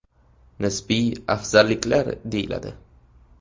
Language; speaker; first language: Uzbek; native; Uzbek